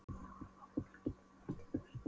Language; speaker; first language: Icelandic; non-native, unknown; Polish